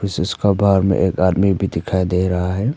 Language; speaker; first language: Hindi; non-native, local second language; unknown